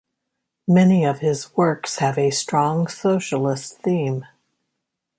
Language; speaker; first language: English; native; English